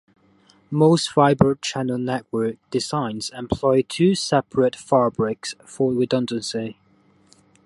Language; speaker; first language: English; non-native, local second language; Cantonese